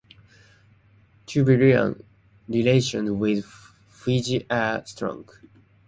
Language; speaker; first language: English; non-native, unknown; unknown